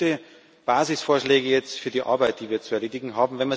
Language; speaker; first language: German; native; German